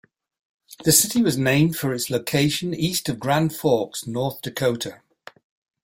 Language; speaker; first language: English; native; English